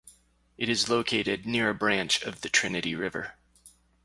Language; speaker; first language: English; native; English